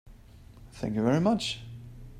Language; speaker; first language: English; native; English